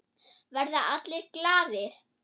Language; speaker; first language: Icelandic; non-native, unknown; German